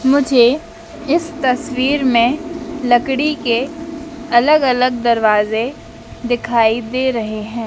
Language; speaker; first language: Hindi; native; Hindi